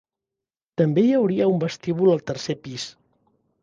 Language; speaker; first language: Catalan; native; Catalan